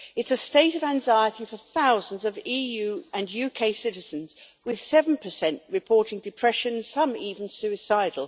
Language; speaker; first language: English; native; English